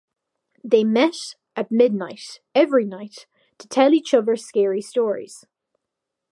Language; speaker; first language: English; native; English